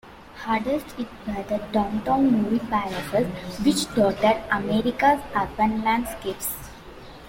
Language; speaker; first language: English; non-native, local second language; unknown